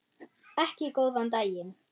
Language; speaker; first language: Icelandic; non-native, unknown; German